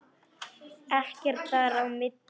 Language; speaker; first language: Icelandic; non-native, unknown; Polish